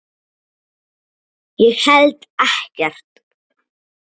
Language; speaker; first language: Icelandic; native; Icelandic